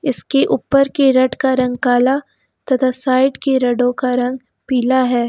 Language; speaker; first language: Hindi; native; Hindi